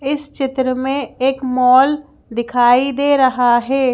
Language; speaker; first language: Hindi; native; Hindi